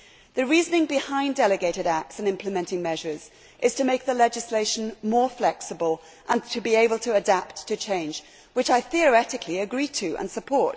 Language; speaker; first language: English; native; English